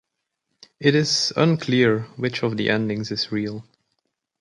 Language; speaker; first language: English; native; English